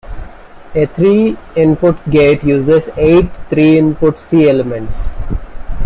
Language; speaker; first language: English; non-native, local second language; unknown